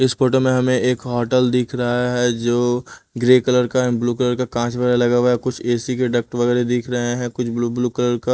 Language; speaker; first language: Hindi; non-native, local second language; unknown